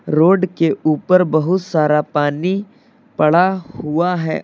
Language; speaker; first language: Hindi; native; Hindi